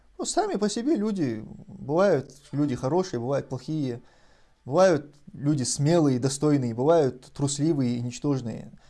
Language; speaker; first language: Russian; non-native, local second language; Chechen